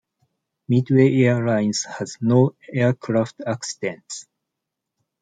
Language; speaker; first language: English; non-native, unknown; Japanese